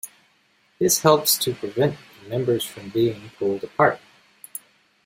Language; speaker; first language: English; native; English